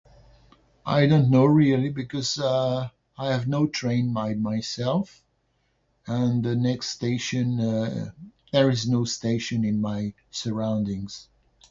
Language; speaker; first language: English; non-native, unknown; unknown